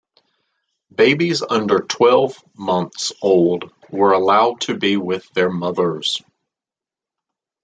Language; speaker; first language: English; native; English